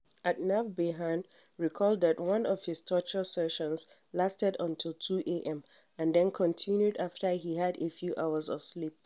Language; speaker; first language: English; non-native, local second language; Hausa